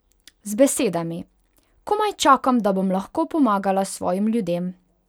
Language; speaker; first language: Slovenian; non-native, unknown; Hungarian